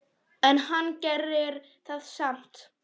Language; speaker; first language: Icelandic; non-native, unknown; Polish